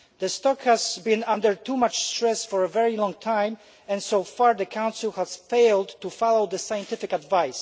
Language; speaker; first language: English; non-native, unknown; Polish